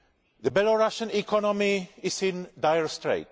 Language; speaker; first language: English; non-native, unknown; Greek